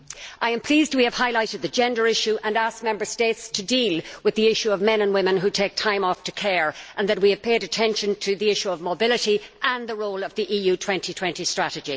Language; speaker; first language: English; native; English